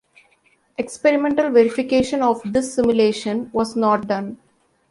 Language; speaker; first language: English; non-native, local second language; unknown